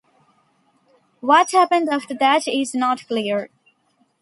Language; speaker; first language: English; non-native, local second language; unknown